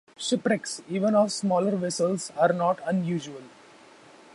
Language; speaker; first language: English; non-native, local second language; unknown